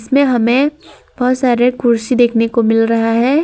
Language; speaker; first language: Hindi; non-native, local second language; Gujarati